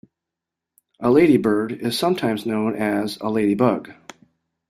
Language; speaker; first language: English; native; English